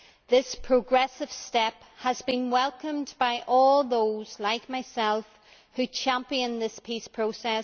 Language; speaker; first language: English; native; English